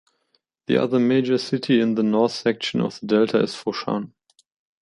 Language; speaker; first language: English; non-native, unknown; German